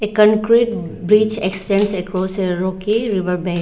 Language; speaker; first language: English; non-native, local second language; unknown